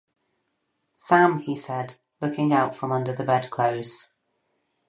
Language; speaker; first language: English; native; English